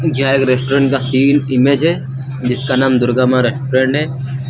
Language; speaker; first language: Hindi; native; Hindi